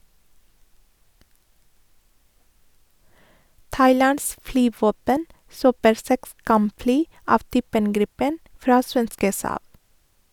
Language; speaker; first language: Norwegian; non-native, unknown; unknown